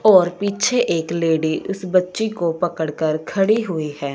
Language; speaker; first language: Hindi; non-native, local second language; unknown